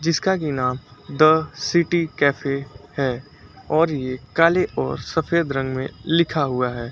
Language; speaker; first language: Hindi; native; Hindi